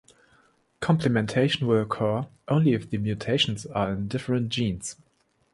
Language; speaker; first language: English; non-native, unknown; German